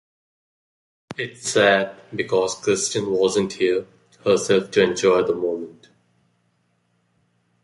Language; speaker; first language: English; non-native, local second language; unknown